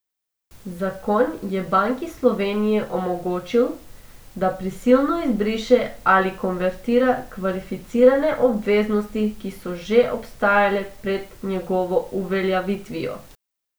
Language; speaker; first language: Slovenian; non-native, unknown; Macedonian